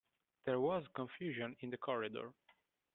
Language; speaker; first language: English; non-native, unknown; Italian